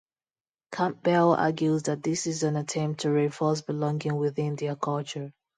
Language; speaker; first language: English; non-native, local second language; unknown